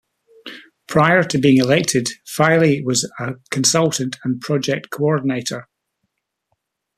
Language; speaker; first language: English; native; English